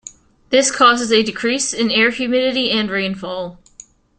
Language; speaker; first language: English; native; English